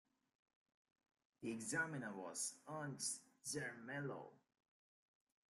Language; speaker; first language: English; native; English